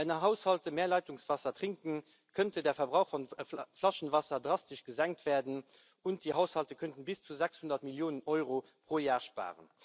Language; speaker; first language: German; non-native, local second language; Luxembourgish